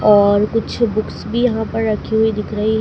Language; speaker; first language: Hindi; native; Hindi